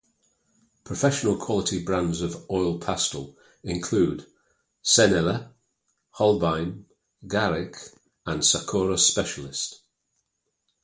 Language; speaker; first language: English; native; English